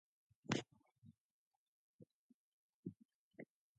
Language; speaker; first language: English; non-native, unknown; Mongolian